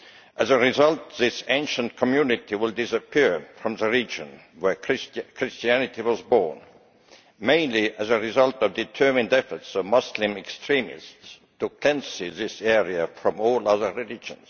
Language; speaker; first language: English; non-native, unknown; Estonian